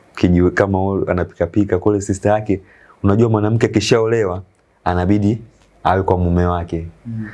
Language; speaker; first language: Swahili; native; Swahili